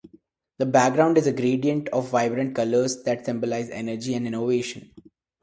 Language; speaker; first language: English; non-native, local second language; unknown